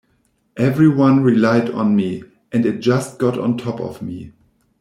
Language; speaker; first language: English; non-native, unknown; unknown